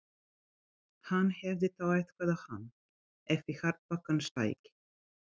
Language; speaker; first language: Icelandic; non-native, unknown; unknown